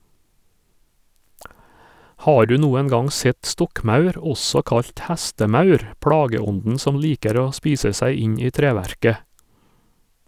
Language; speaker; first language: Norwegian; native; Norwegian